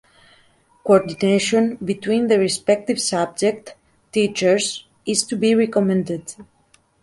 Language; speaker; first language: English; native; English